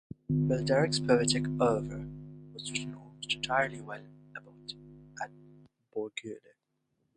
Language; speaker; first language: English; non-native, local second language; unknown